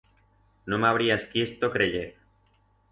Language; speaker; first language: Aragonese; non-native, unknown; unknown